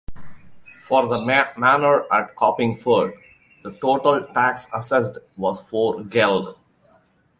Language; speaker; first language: English; non-native, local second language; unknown